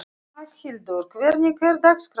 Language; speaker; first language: Icelandic; non-native, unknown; Russian